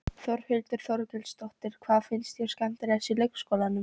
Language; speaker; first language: Icelandic; non-native, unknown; Polish